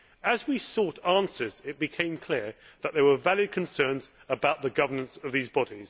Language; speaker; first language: English; native; English